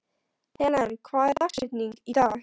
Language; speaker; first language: Icelandic; non-native, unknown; Polish